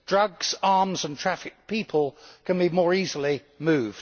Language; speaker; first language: English; native; English